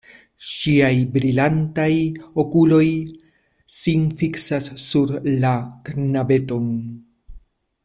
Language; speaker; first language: Esperanto; non-native, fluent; Spanish